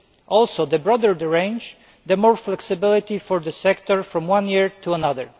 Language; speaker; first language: English; non-native, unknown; Polish